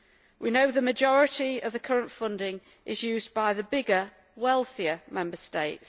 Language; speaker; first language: English; native; English